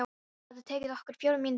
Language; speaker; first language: Icelandic; non-native, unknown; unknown